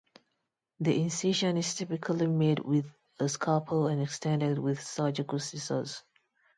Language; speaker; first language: English; non-native, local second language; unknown